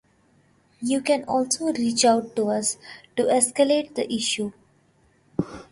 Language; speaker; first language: English; non-native, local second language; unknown